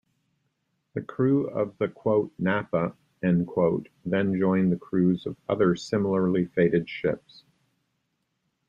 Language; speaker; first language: English; native; English